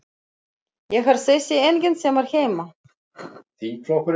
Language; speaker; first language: Icelandic; non-native, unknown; Russian